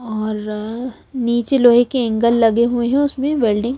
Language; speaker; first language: Hindi; native; Hindi